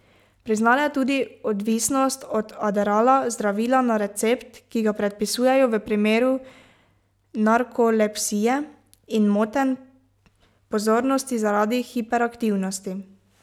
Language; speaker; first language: Slovenian; native; Slovenian